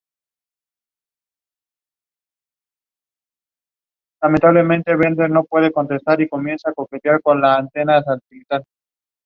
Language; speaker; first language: English; non-native, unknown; Spanish